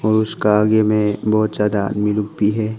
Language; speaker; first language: Hindi; non-native, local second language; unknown